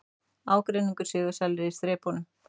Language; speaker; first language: Icelandic; native; Icelandic